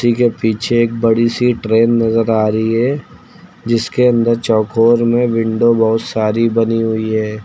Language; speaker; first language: Hindi; native; Hindi